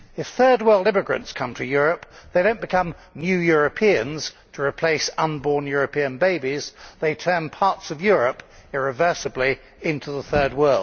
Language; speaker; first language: English; native; English